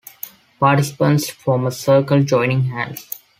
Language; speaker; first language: English; non-native, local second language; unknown